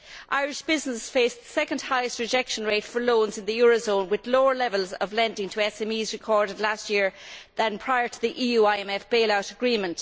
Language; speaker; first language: English; native; English